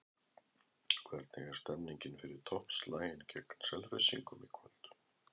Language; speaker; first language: Icelandic; native; Icelandic